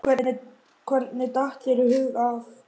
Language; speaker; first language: Icelandic; native; Icelandic